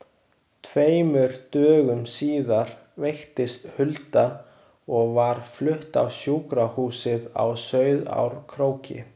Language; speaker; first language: Icelandic; non-native, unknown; Chinese